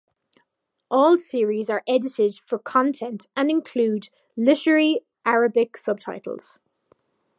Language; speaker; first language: English; native; English